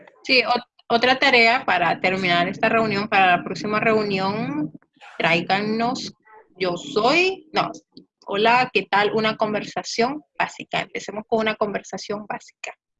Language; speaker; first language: Spanish; native; Spanish